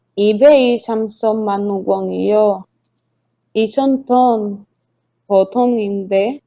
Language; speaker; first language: Korean; non-native, learner; Spanish